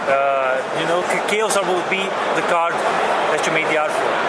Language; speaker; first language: English; non-native, fluent; Portuguese